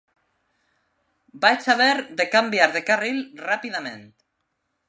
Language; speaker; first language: Catalan; non-native, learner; Spanish